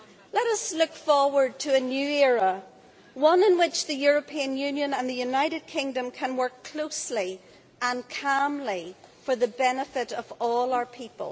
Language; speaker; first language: English; native; English